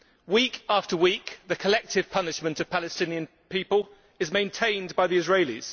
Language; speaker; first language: English; native; English